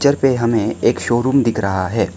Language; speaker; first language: Hindi; non-native, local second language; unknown